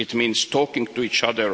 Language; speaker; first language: English; non-native, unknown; Estonian